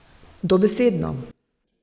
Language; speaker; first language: Slovenian; native; Slovenian